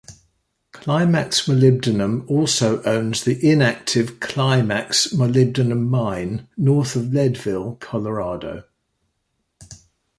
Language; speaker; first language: English; native; English